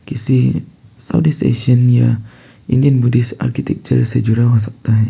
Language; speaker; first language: Hindi; non-native, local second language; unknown